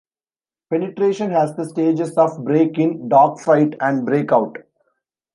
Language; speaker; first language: English; non-native, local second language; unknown